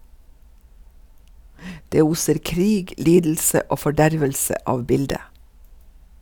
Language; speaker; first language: Norwegian; native; Norwegian